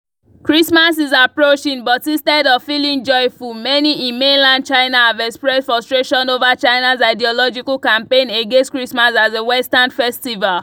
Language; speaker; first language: English; non-native, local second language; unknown